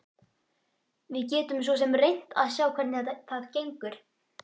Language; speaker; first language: Icelandic; native; Icelandic